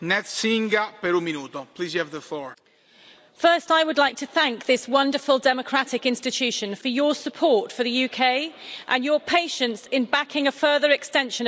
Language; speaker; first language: English; native; English